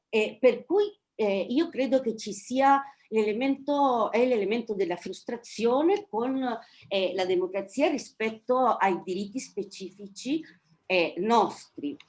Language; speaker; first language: Italian; non-native, fluent; Spanish